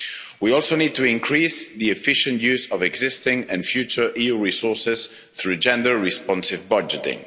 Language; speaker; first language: English; non-native, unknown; Spanish